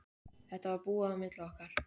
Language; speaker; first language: Icelandic; native; Icelandic